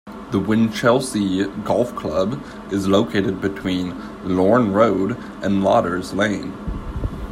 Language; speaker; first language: English; native; English